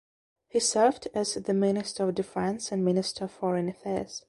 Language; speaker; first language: English; non-native, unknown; Belarusian